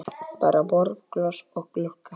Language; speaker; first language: Icelandic; non-native, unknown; Polish